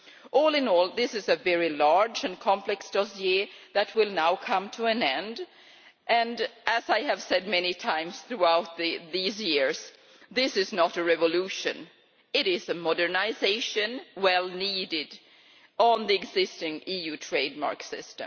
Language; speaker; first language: English; non-native, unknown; Swedish